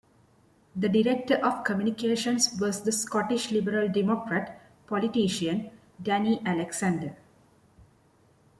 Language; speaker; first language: English; non-native, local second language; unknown